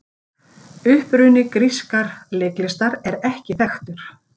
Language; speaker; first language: Icelandic; native; Icelandic